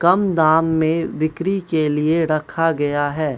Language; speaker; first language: Hindi; non-native, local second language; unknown